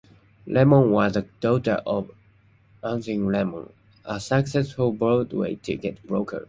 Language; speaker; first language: English; non-native, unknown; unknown